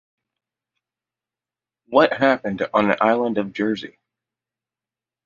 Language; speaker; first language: English; native; English